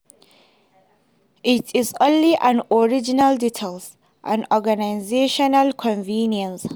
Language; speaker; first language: English; non-native, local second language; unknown